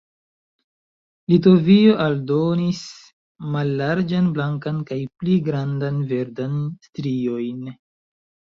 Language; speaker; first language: Esperanto; non-native, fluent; Chinese